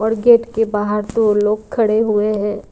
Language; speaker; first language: Hindi; non-native, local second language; Punjabi